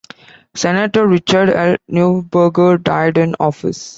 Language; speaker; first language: English; non-native, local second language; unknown